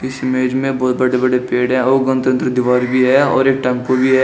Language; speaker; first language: Hindi; native; Hindi